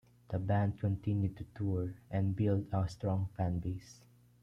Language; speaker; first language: English; non-native, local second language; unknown